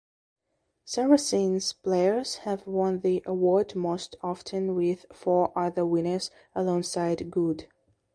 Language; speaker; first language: English; non-native, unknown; Belarusian